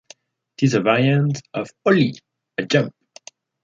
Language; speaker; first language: English; non-native, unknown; French